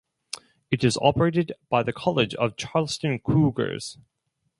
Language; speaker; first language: English; non-native, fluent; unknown